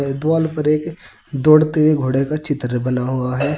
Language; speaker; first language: Hindi; native; Hindi